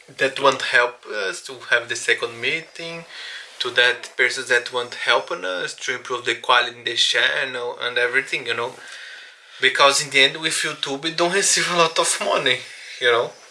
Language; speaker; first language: English; non-native, learner; Portuguese